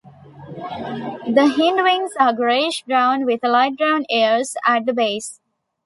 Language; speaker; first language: English; non-native, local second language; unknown